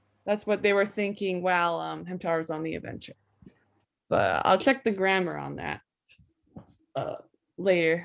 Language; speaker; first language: English; native; English